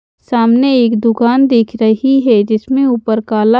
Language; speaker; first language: Hindi; native; Hindi